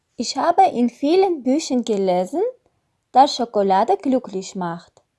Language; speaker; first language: German; non-native, learner; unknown